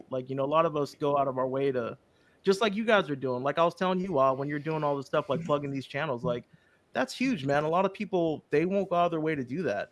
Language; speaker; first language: English; early bilingual, other home language; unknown